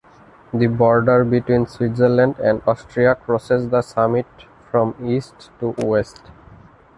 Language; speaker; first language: English; non-native, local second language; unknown